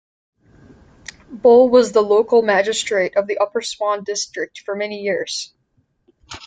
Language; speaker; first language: English; native; English